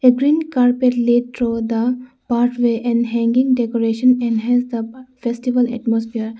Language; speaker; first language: English; non-native, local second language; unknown